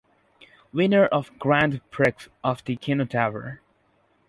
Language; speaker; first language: English; non-native, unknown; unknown